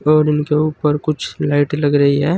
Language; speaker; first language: Hindi; native; Hindi